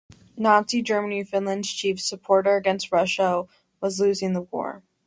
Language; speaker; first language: English; native; English